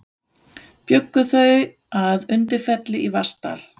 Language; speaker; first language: Icelandic; non-native, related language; Danish